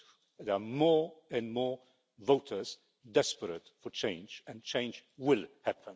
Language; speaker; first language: English; non-native, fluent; Polish